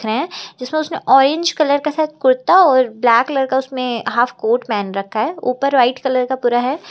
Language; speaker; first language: Hindi; native; Hindi